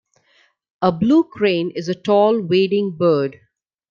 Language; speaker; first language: English; non-native, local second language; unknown